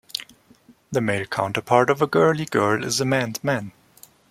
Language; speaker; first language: English; non-native, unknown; German